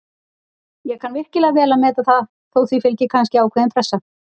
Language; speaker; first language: Icelandic; native; Icelandic